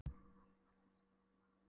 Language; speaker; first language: Icelandic; non-native, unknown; Polish